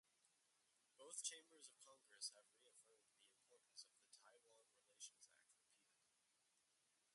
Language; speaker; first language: English; native; English